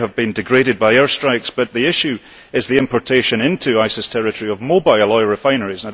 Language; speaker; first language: English; early bilingual, heritage; English